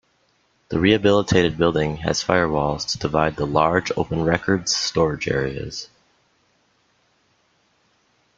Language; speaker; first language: English; native; English